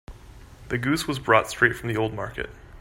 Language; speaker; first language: English; native; English